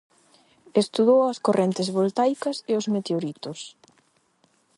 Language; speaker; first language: Galician; non-native, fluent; Spanish